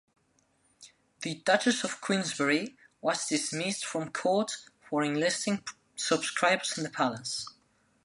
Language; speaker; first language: English; non-native, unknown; Spanish